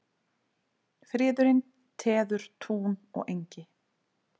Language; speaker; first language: Icelandic; native; Icelandic